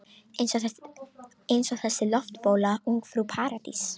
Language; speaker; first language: Icelandic; non-native, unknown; Romanian